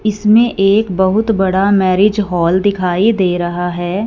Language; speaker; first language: Hindi; non-native, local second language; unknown